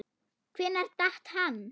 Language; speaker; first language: Icelandic; non-native, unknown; German